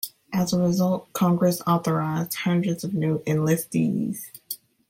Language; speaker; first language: English; native; English